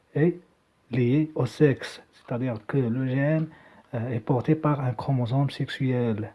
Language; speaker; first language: French; non-native, local second language; Arabic